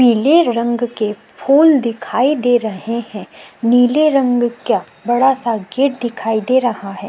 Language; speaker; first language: Hindi; native; Hindi